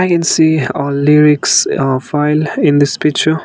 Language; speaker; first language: English; non-native, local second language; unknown